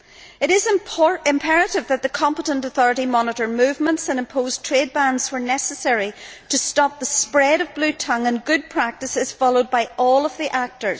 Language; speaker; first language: English; native; English